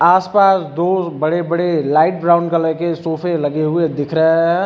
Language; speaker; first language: Hindi; native; Hindi